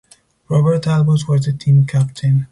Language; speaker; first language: English; non-native, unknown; Spanish